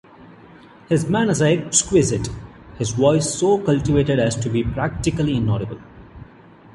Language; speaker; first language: English; non-native, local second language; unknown